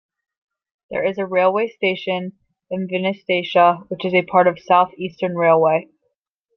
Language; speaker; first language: English; native; English